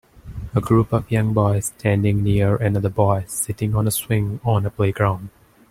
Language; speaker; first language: English; non-native, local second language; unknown